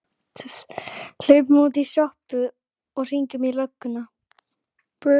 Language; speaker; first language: Icelandic; native; Icelandic